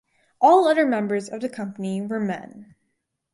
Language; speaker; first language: English; native; English